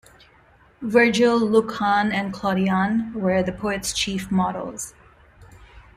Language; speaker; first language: English; non-native, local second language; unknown